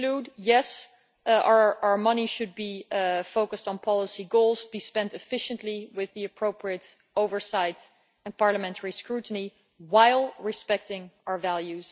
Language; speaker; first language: English; non-native, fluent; Dutch